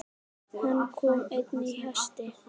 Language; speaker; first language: Icelandic; native; Icelandic